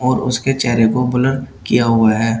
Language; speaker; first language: Hindi; native; Hindi